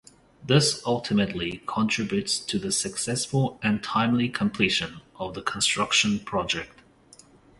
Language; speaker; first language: English; native; English